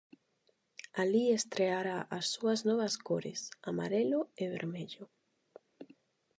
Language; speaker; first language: Galician; non-native, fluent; Spanish